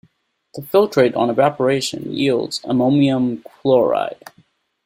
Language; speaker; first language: English; native; English